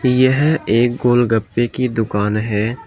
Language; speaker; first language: Hindi; native; Hindi